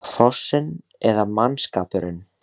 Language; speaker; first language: Icelandic; native; Icelandic